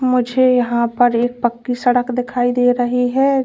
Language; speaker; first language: Hindi; native; Hindi